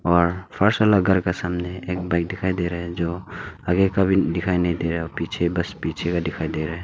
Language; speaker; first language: Hindi; non-native, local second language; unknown